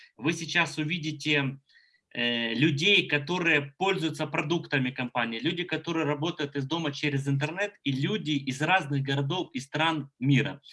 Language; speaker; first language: Russian; native; Russian